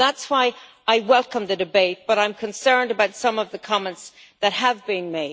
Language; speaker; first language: English; native; English